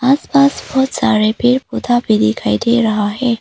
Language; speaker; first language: Hindi; early bilingual, other home language; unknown